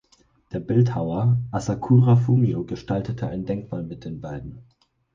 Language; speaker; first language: German; native; German